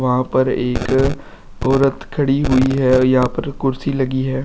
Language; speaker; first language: Hindi; native; Hindi